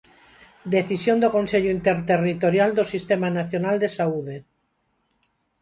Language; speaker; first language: Galician; non-native, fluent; Spanish